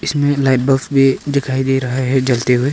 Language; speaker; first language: Hindi; non-native, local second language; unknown